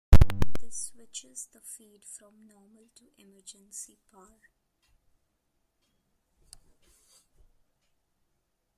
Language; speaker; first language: English; non-native, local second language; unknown